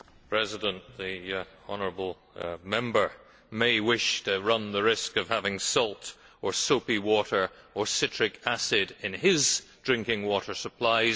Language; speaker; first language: English; native; English